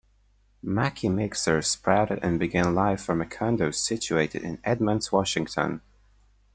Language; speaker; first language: English; non-native, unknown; Polish